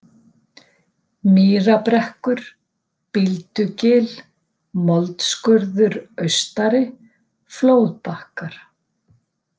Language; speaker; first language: Icelandic; native; Icelandic